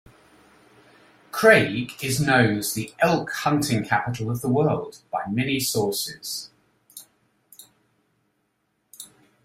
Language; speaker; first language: English; native; English